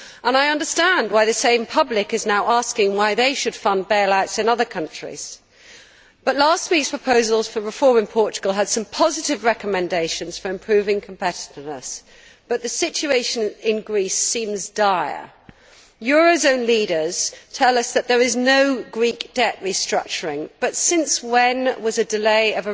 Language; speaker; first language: English; native; English